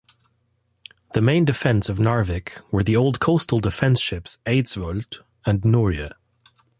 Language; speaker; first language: English; non-native, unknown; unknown